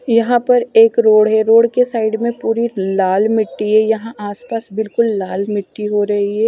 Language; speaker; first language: Hindi; non-native, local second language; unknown